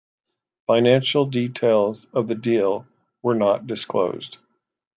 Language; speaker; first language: English; native; English